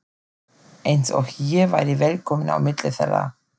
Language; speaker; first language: Icelandic; non-native, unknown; German